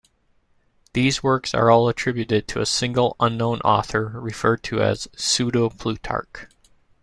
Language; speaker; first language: English; native; English